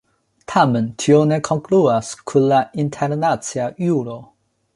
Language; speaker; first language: Esperanto; non-native, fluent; Chinese